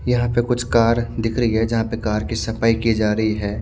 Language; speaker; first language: Hindi; native; Hindi